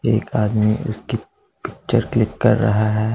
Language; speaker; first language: Hindi; non-native, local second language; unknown